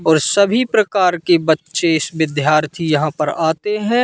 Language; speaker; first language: Hindi; native; Hindi